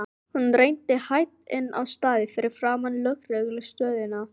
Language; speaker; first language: Icelandic; non-native, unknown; Filipino